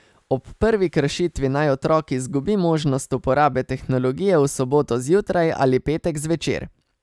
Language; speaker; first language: Slovenian; native; Slovenian